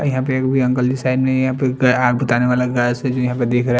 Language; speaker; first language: Hindi; non-native, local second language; Bhojpuri